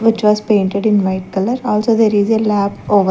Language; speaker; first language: English; non-native, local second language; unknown